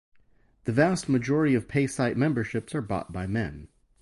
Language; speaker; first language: English; native; English